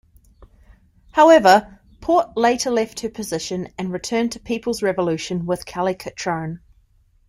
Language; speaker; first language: English; native; English